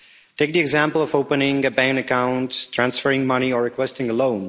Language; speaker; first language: English; non-native, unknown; Czech